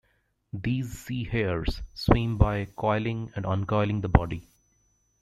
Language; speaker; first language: English; native; English